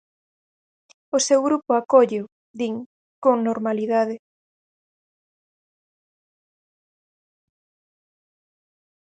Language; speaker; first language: Galician; native; Galician